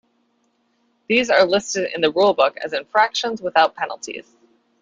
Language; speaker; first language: English; native; English